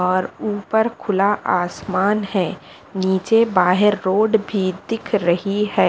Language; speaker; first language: Hindi; non-native, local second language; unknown